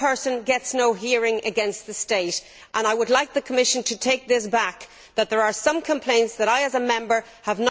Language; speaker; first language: English; native; English